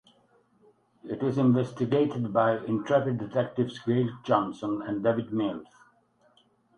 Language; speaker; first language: English; native; English